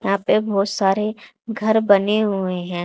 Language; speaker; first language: Hindi; native; Hindi